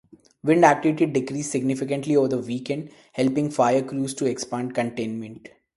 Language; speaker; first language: English; non-native, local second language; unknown